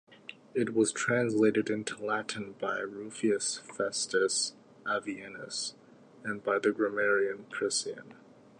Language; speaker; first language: English; native; English